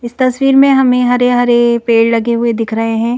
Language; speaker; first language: Hindi; native; Hindi